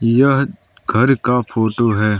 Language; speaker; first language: Hindi; non-native, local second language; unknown